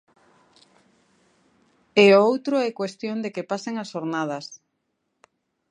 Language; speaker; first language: Galician; native; Galician